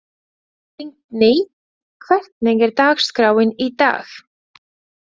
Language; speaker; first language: Icelandic; non-native, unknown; Latvian